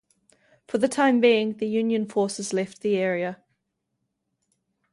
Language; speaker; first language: English; native; English